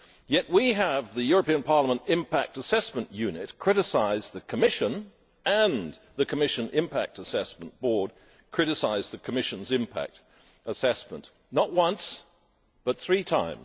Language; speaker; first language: English; native; English